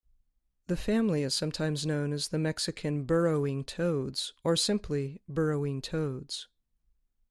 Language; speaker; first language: English; native; English